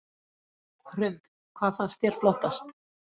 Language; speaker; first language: Icelandic; native; Icelandic